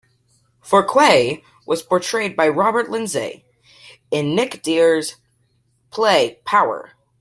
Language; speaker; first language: English; native; English